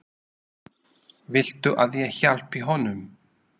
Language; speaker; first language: Icelandic; non-native, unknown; Slovak